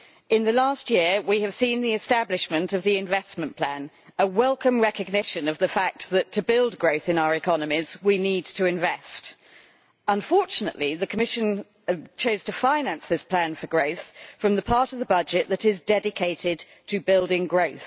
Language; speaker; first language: English; native; English